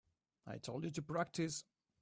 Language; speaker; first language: English; native; English